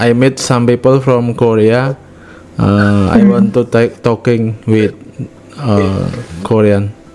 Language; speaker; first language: English; non-native, learner; Indonesian